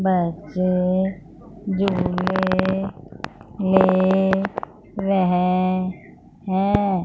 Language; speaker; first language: Hindi; non-native, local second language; Punjabi